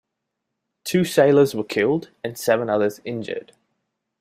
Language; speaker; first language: English; native; English